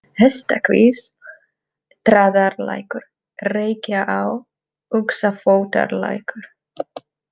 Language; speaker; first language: Icelandic; non-native, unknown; Czech